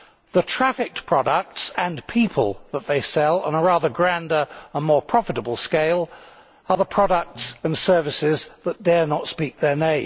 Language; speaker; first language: English; native; English